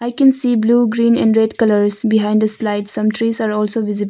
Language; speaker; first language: English; non-native, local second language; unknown